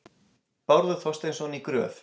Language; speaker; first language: Icelandic; native; Icelandic